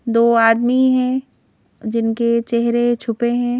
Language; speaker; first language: Hindi; native; Hindi